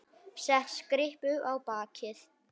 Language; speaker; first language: Icelandic; native; Icelandic